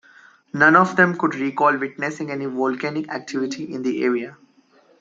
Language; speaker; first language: English; non-native, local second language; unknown